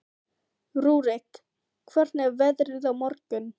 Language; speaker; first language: Icelandic; non-native, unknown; Filipino